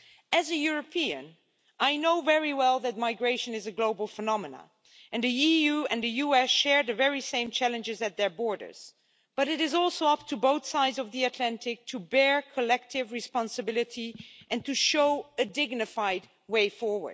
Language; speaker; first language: English; non-native, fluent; Dutch